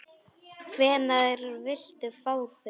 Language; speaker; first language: Icelandic; non-native, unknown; Polish